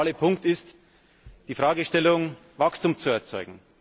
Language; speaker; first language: German; native; German